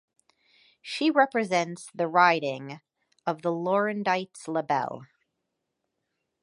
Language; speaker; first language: English; native; English